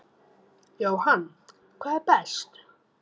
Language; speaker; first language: Icelandic; native; Icelandic